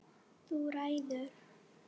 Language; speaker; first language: Icelandic; non-native, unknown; Polish